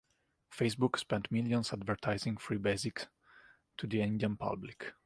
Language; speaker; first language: English; non-native, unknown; Italian